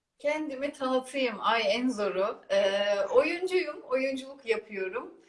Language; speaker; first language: Turkish; native; Turkish